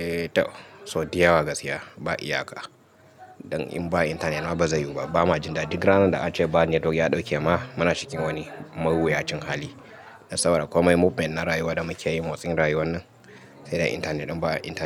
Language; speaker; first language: Hausa; native; Hausa